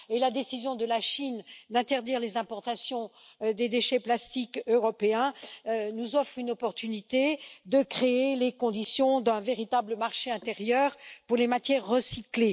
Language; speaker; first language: French; native; French